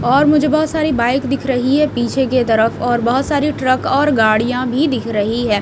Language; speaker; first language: Hindi; native; Hindi